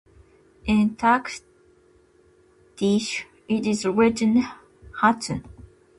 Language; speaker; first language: English; non-native, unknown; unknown